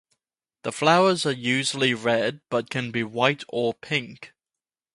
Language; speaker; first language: English; native; English